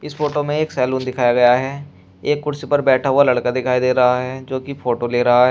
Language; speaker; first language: Hindi; native; Hindi